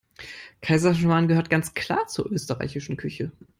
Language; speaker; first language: English; non-native, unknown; German